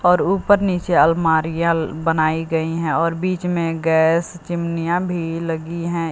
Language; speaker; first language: Hindi; native; Hindi